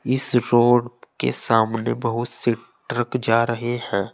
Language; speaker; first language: Hindi; native; Hindi